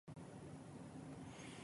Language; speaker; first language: English; non-native, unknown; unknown